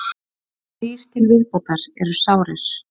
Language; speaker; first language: Icelandic; native; Icelandic